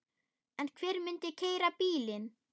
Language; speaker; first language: Icelandic; non-native, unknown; German